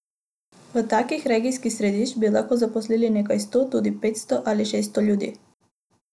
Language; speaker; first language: Slovenian; non-native, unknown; Macedonian